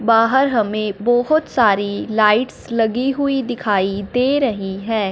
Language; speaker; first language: Hindi; non-native, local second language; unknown